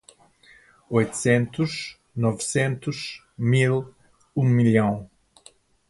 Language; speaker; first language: Portuguese; non-native, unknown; English